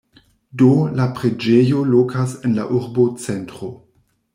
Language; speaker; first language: Esperanto; non-native, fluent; German